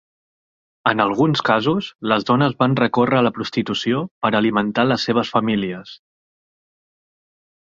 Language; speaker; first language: Catalan; native; Catalan